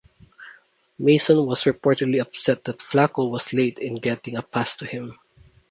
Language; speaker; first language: English; non-native, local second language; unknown